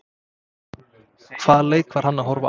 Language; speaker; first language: Icelandic; non-native, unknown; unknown